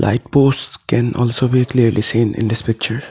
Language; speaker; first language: English; non-native, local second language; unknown